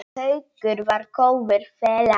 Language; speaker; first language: Icelandic; non-native, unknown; Polish